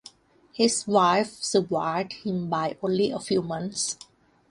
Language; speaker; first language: English; non-native, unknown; Thai